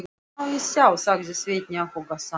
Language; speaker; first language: Icelandic; non-native, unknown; Russian